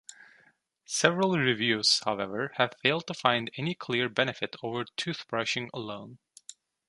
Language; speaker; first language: English; non-native, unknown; Turkish